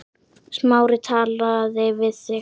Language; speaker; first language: Icelandic; native; Icelandic